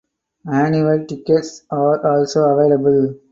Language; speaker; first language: English; non-native, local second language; Tamil